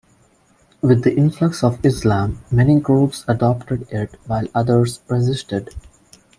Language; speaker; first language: English; non-native, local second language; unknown